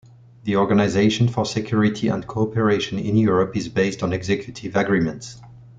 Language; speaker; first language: English; non-native, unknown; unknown